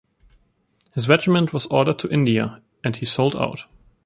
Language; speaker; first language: English; non-native, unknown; German